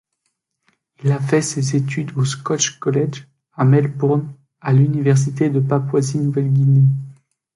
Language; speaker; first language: French; native; French